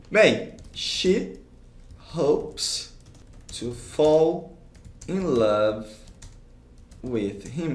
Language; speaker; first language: English; non-native, fluent; Portuguese